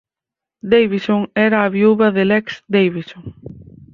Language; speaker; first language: Galician; native; Galician